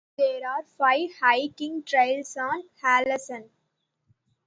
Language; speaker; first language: English; non-native, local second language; Tamil